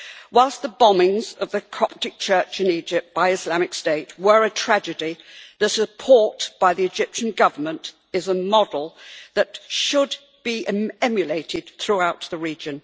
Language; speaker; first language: English; native; English